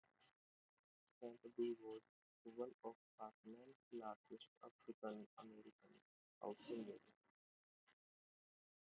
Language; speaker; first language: English; non-native, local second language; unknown